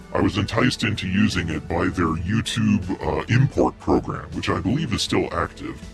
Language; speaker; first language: English; native; English